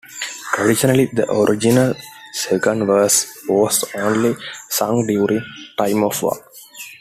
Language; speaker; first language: English; non-native, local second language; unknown